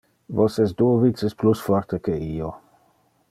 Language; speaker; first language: Interlingua; non-native, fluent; Dutch